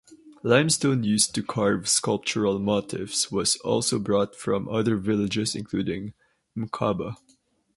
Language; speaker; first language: English; non-native, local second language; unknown